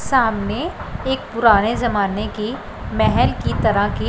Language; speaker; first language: Hindi; non-native, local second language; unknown